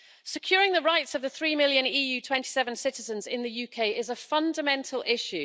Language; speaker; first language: English; native; English